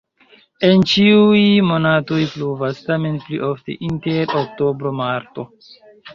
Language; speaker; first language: Esperanto; non-native, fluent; Chinese